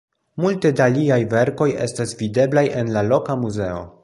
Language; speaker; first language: Esperanto; non-native, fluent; Polish